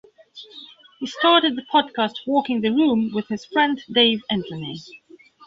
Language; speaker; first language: English; non-native, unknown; Belarusian